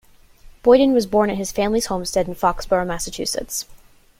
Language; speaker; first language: English; native; English